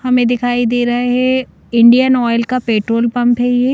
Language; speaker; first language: Hindi; native; Hindi